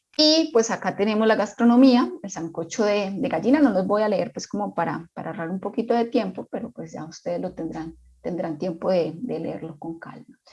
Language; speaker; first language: Spanish; native; Spanish